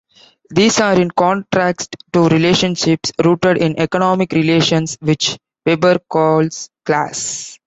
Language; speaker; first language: English; non-native, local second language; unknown